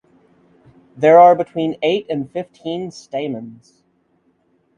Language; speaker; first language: English; native; English